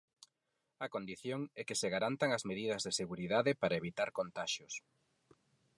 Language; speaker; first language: Galician; non-native, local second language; Spanish